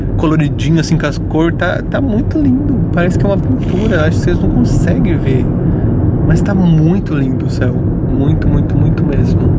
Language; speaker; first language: Portuguese; native; Portuguese